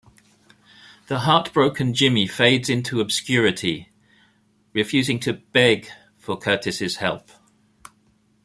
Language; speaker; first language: English; native; English